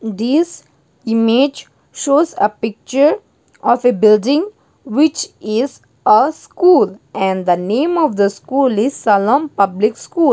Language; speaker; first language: English; non-native, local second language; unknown